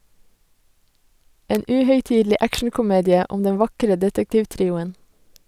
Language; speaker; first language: Norwegian; native; Norwegian